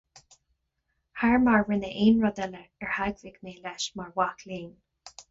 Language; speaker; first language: Irish; non-native, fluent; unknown